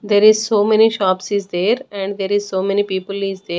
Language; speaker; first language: English; non-native, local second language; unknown